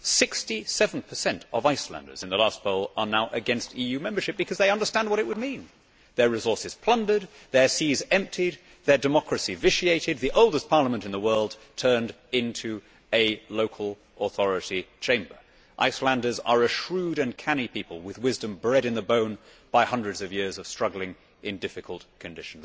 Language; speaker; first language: English; native; English